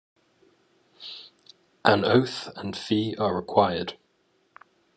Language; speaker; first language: English; native; English